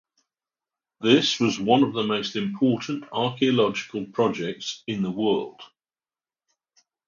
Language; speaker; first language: English; native; English